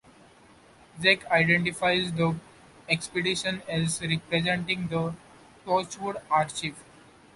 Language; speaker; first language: English; non-native, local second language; Marathi